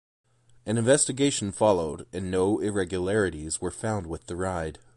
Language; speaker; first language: English; native; English